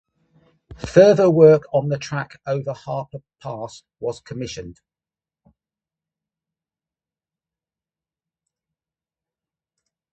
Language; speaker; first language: English; native; English